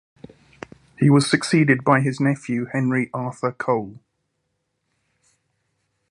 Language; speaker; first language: English; native; English